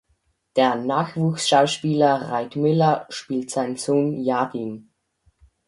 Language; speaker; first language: German; native; German